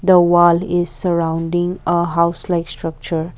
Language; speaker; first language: English; non-native, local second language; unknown